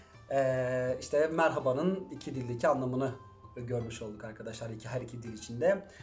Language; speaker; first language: Turkish; native; Turkish